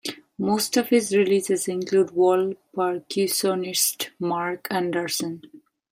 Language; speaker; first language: English; non-native, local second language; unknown